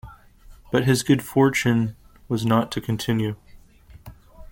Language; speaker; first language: English; native; English